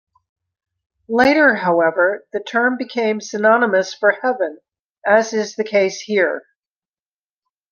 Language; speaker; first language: English; native; English